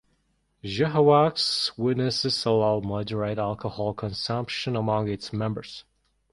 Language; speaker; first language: English; non-native, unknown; Mongolian